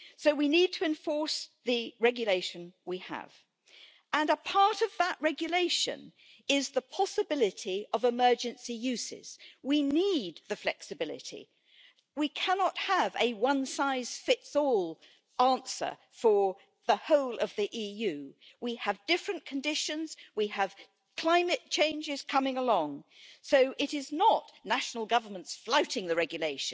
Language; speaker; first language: English; native; English